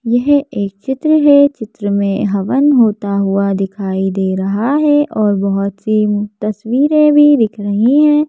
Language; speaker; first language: Hindi; native; Hindi